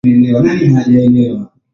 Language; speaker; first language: English; non-native, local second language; Swahili